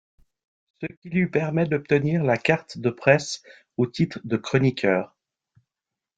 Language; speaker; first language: French; native; French